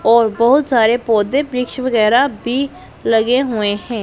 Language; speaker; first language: Hindi; non-native, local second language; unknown